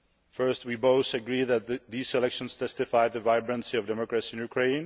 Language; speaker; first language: English; non-native, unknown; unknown